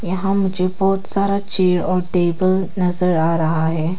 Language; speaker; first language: Hindi; early bilingual, other home language; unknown